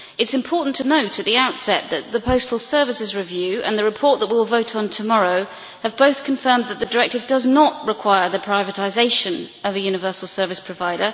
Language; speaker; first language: English; native; English